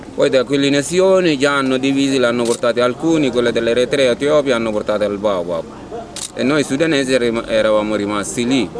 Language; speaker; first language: Italian; non-native, fluent; Arabic